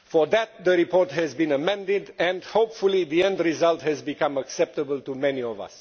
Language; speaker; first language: English; non-native, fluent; Romanian